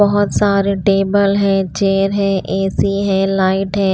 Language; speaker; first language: Hindi; non-native, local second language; Punjabi